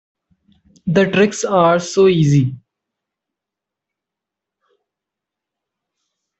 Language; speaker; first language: English; native; English